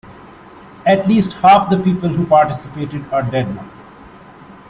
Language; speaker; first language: English; non-native, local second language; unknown